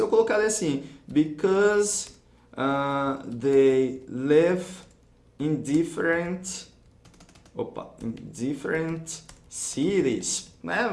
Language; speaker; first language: English; non-native, fluent; Portuguese